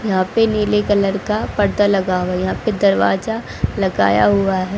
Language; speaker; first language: Hindi; native; Hindi